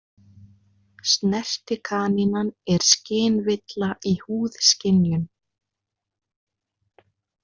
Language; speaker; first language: Icelandic; native; Icelandic